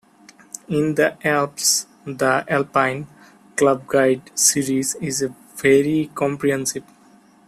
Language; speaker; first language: English; non-native, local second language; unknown